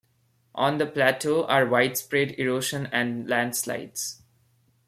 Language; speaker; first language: English; non-native, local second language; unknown